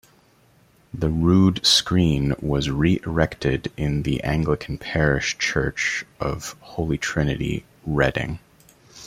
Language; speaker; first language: English; native; English